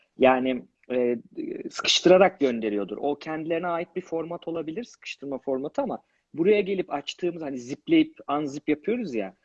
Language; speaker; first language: Turkish; native; Turkish